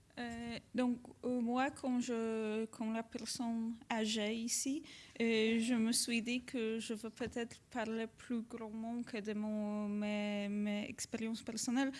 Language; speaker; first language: French; non-native, fluent; Polish